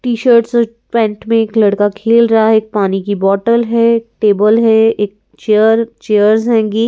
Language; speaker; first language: Hindi; native; Hindi